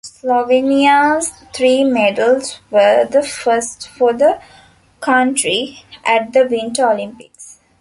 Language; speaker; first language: English; non-native, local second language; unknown